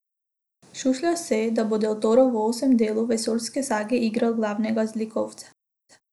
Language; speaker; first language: Slovenian; non-native, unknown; Macedonian